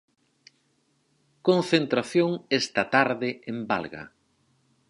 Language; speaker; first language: Galician; native; Galician